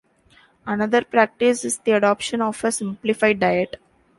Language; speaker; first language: English; non-native, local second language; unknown